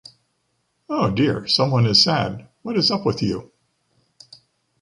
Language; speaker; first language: English; native; English